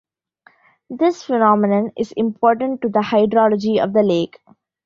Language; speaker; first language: English; non-native, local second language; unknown